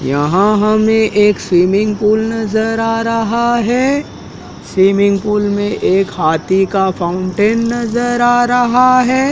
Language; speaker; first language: Hindi; native; Hindi